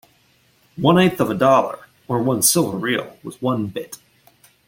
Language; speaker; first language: English; native; English